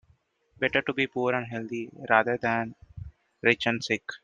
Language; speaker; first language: English; non-native, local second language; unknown